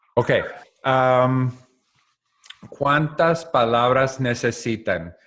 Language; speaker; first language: Spanish; non-native, learner; English